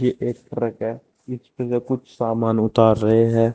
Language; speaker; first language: Hindi; native; Hindi